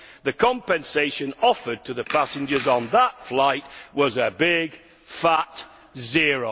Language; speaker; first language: English; native; English